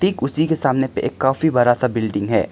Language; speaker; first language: Hindi; non-native, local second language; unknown